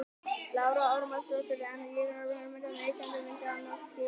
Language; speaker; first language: Icelandic; native; Icelandic